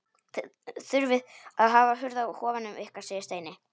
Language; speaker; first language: Icelandic; non-native, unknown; Polish